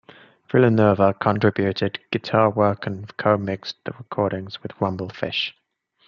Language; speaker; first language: English; native; English